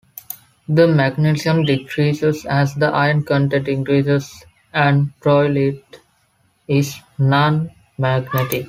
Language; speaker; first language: English; non-native, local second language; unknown